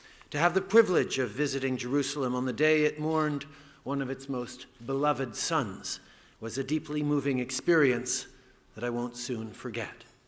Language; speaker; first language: English; native; English